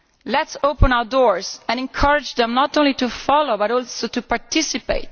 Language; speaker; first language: English; non-native, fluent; Italian